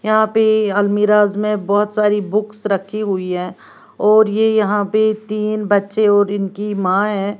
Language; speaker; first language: Hindi; native; Hindi